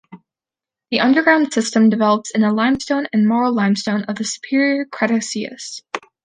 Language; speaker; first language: English; native; English